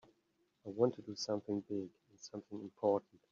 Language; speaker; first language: English; native; English